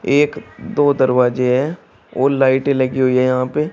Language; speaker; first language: Hindi; native; Hindi